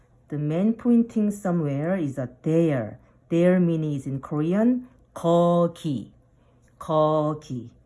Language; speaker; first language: English; non-native, fluent; Korean